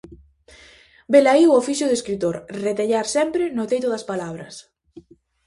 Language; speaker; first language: Galician; native; Galician